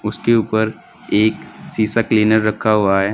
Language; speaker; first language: Hindi; native; Hindi